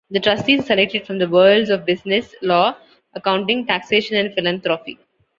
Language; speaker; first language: English; non-native, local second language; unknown